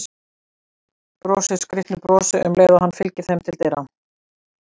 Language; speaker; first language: Icelandic; native; Icelandic